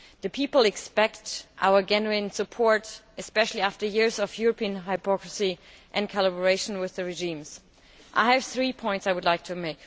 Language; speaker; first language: English; non-native, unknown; German